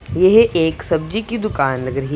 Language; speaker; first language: Hindi; non-native, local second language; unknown